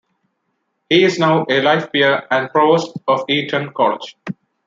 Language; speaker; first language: English; non-native, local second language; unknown